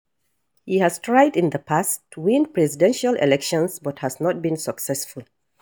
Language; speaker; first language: English; non-native, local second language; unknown